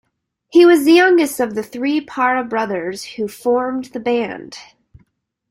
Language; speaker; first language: English; native; English